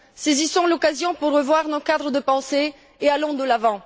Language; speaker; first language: French; non-native, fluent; Bulgarian